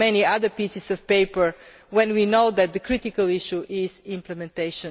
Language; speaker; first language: English; non-native, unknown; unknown